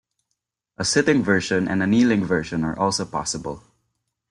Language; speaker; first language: English; non-native, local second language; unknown